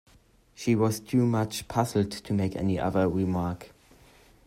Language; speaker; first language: English; non-native, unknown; German